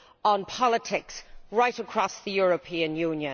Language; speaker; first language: English; native; English